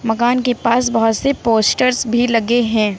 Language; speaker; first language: Hindi; native; Hindi